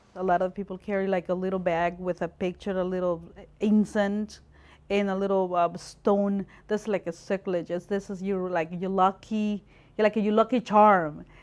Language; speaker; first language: English; non-native, fluent; Spanish